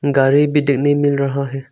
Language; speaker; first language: Hindi; non-native, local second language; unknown